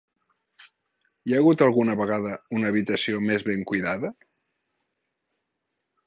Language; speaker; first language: Catalan; native; Catalan